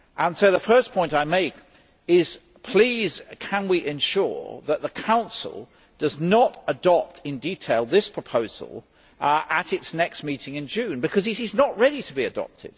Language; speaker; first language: English; native; English